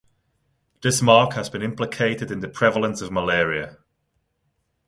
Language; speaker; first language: English; non-native, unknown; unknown